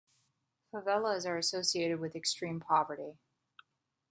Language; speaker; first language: English; native; English